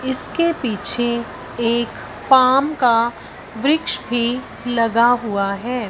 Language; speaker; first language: Hindi; non-native, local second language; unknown